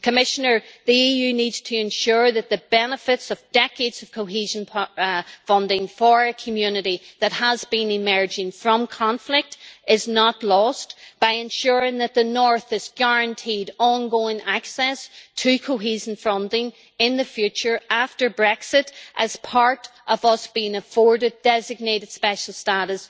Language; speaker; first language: English; native; English